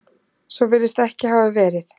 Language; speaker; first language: Icelandic; native; Icelandic